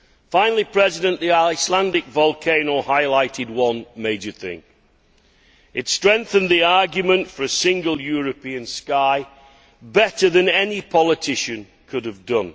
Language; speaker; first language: English; native; English